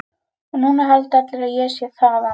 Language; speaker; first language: Icelandic; native; Icelandic